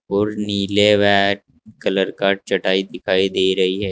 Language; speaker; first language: Hindi; native; Hindi